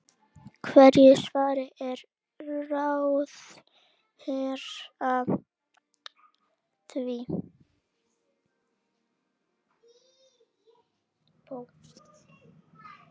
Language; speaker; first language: Icelandic; native; Icelandic